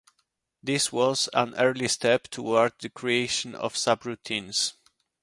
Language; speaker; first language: English; non-native, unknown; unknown